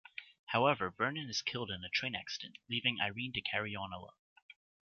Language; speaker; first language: English; native; English